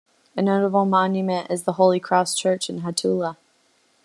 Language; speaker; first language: English; native; English